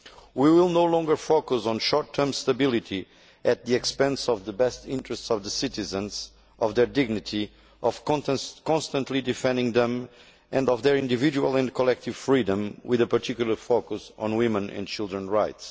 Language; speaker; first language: English; non-native, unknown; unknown